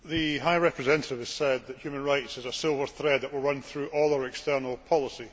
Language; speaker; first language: English; native; English